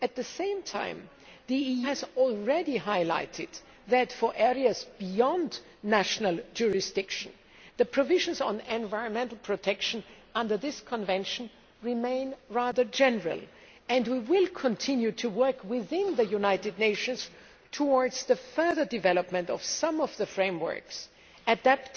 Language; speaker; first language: English; non-native, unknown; German